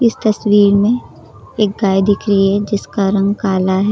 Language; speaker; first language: Hindi; native; Hindi